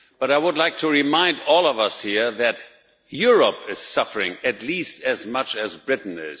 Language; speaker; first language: English; non-native, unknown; German